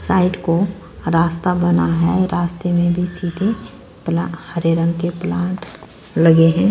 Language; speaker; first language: Hindi; non-native, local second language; Punjabi